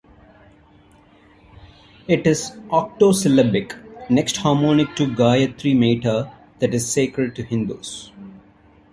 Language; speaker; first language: English; non-native, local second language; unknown